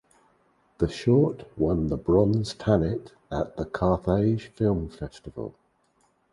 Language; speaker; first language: English; native; English